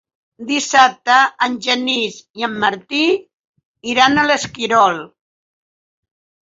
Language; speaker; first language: Catalan; non-native, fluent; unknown